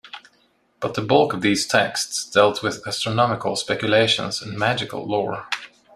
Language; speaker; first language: English; non-native, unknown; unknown